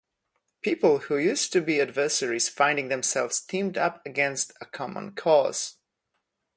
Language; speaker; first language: English; non-native, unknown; Polish